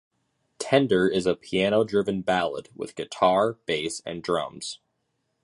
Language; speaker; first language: English; native; English